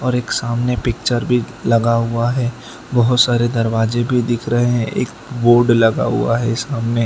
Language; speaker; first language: Hindi; non-native, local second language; Gujarati